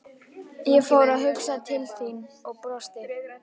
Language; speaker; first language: Icelandic; native; Icelandic